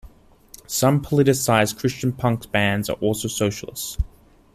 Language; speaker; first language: English; native; English